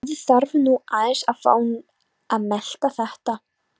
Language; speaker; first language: Icelandic; non-native, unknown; Polish